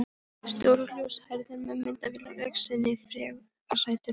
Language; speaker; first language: Icelandic; non-native, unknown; Polish